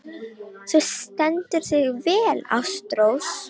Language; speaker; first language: Icelandic; non-native, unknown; Romanian